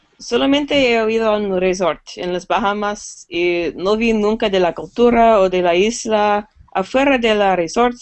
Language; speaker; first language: Spanish; non-native, learner; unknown